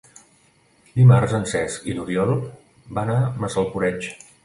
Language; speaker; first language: Catalan; native; Catalan